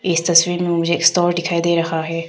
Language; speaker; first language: Hindi; non-native, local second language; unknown